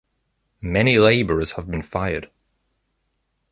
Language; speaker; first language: English; native; English